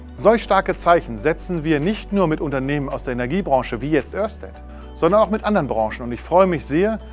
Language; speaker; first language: German; native; German